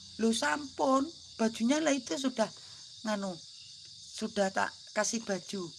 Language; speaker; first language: Indonesian; non-native, local second language; Javanese